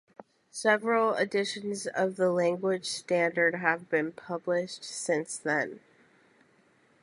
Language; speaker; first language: English; native; English